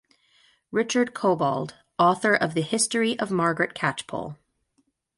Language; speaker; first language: English; native; English